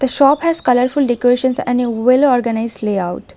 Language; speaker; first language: English; non-native, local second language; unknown